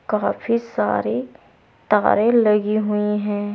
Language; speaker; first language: Hindi; native; Hindi